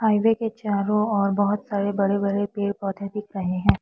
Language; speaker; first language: Hindi; non-native, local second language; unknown